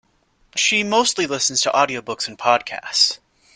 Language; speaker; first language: English; native; English